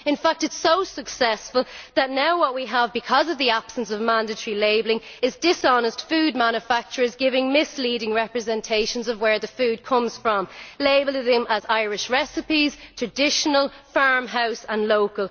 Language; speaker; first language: English; native; English